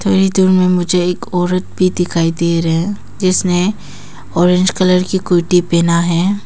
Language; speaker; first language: Hindi; non-native, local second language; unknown